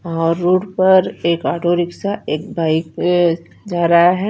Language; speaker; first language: Hindi; non-native, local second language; Punjabi